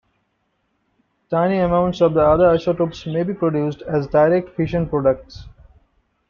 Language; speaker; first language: English; non-native, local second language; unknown